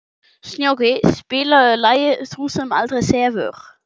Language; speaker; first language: Icelandic; non-native, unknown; German